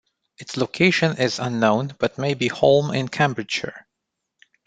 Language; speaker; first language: English; non-native, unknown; Romanian